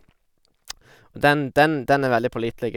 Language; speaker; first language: Norwegian; native; Norwegian